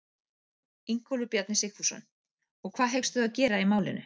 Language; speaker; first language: Icelandic; native; Icelandic